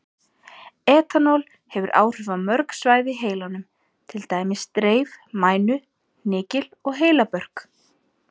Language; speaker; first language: Icelandic; native; Icelandic